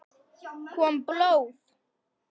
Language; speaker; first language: Icelandic; non-native, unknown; Polish